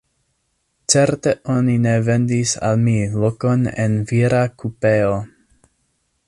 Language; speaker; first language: Esperanto; non-native, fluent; English